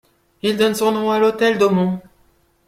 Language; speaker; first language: French; native; French